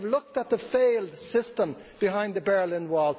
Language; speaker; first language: English; native; English